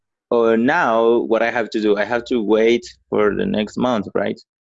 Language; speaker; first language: English; non-native, learner; Spanish